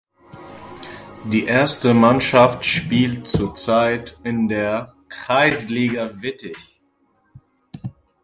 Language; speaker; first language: German; non-native, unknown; French